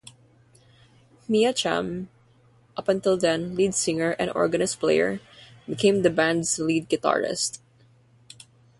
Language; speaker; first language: English; non-native, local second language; Filipino